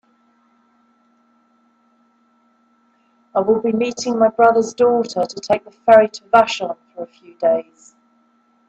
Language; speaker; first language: English; native; English